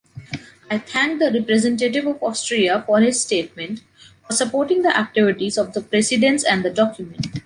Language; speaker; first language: English; non-native, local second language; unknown